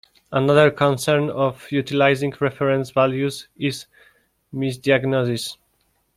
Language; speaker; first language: English; non-native, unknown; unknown